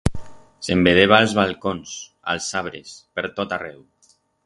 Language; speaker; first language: Aragonese; non-native, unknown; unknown